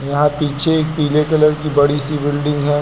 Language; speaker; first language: Hindi; native; Hindi